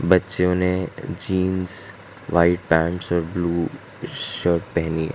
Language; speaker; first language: Hindi; non-native, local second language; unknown